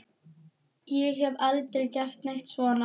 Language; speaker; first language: Icelandic; non-native, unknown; German